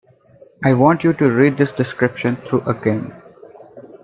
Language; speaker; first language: English; non-native, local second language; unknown